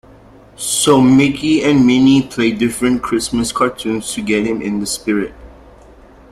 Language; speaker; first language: English; native; English